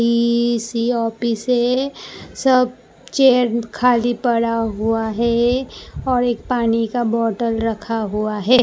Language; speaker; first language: Hindi; non-native, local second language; Gujarati